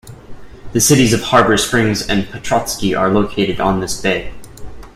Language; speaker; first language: English; native; English